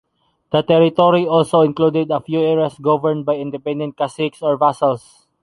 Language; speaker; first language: English; non-native, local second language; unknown